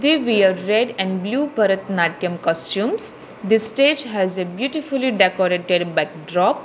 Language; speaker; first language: English; non-native, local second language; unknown